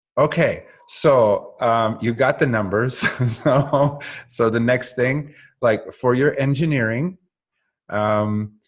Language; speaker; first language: English; native; English